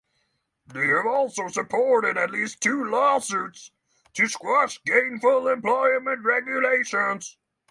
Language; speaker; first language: English; non-native, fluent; Norwegian